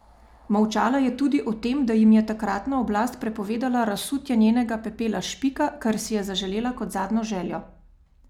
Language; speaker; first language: Slovenian; native; Slovenian